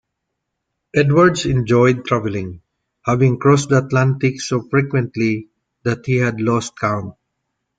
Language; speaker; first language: English; non-native, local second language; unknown